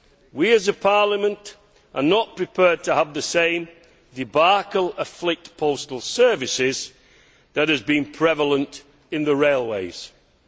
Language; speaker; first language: English; native; English